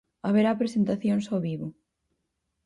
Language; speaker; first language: Galician; native; Galician